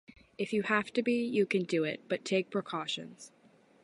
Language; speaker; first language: English; native; English